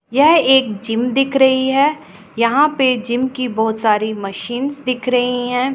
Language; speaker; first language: Hindi; non-native, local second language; Punjabi